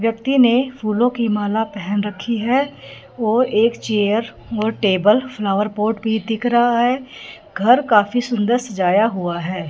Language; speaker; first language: Hindi; non-native, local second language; Punjabi